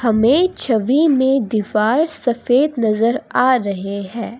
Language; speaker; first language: Hindi; non-native, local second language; Assamese